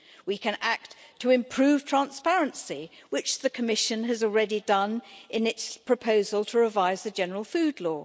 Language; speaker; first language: English; native; English